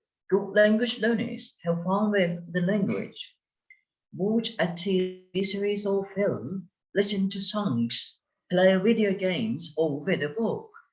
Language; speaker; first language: English; non-native, fluent; Turkish